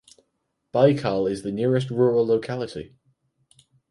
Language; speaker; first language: English; native; English